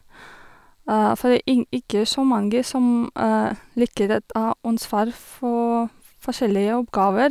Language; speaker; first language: Norwegian; non-native, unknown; Russian